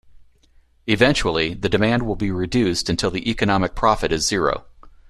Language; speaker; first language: English; native; English